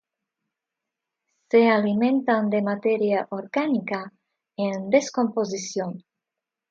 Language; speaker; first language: Spanish; non-native, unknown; Russian